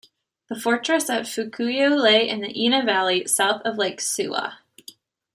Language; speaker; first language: English; native; English